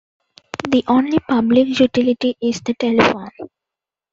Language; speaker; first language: English; non-native, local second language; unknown